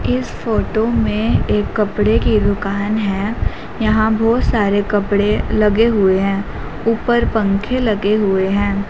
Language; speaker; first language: Hindi; native; Hindi